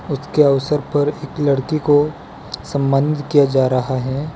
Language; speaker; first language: Hindi; non-native, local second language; Gujarati